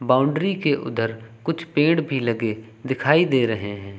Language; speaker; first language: Hindi; native; Hindi